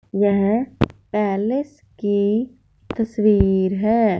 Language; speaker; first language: Hindi; non-native, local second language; Punjabi